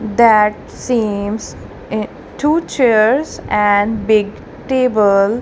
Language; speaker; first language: English; non-native, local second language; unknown